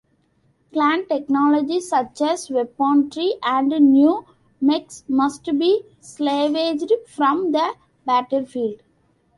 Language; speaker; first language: English; non-native, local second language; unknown